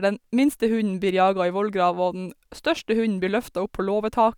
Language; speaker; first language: Norwegian; native; Norwegian